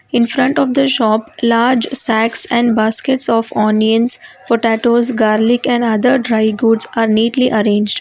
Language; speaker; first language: English; non-native, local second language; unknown